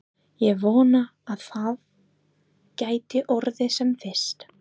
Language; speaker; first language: Icelandic; non-native, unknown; English